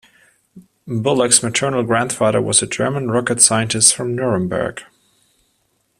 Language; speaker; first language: English; non-native, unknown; German